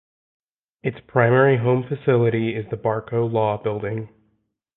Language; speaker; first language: English; native; English